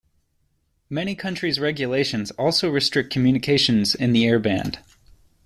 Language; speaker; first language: English; native; English